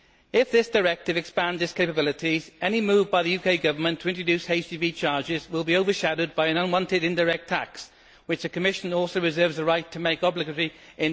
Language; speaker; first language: English; native; English